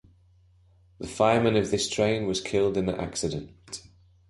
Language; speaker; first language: English; native; English